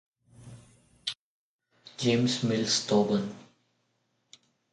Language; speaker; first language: English; non-native, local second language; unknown